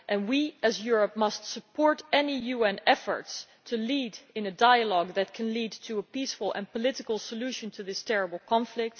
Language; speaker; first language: English; non-native, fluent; Dutch